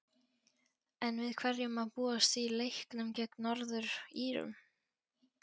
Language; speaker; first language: Icelandic; non-native, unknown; Polish